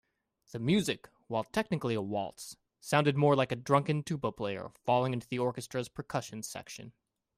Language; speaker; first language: English; native; English